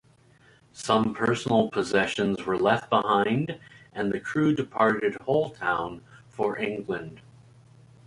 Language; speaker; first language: English; native; English